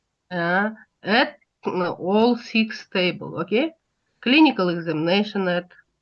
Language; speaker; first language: English; non-native, learner; Russian